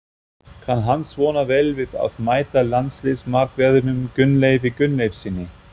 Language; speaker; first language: Icelandic; non-native, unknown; German